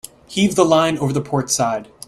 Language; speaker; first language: English; native; English